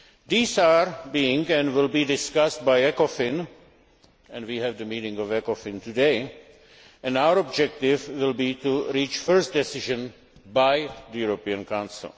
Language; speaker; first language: English; non-native, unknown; Czech